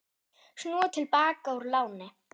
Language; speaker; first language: Icelandic; non-native, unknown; German